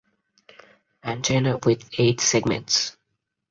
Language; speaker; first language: English; non-native, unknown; Bangla